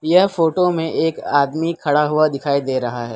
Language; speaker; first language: Hindi; non-native, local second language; Gujarati